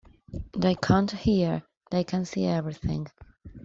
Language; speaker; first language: English; non-native, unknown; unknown